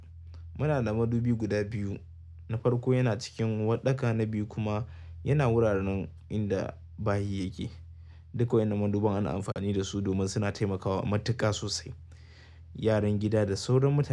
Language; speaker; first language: Hausa; native; Hausa